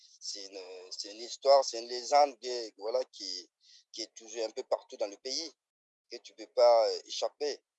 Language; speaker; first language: French; non-native, local second language; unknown